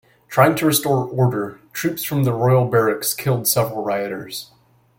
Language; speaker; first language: English; native; English